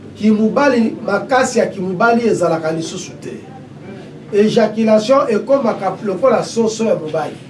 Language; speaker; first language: Lingala; native; Lingala